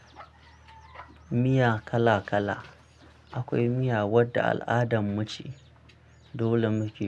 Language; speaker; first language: Hausa; non-native, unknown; Akan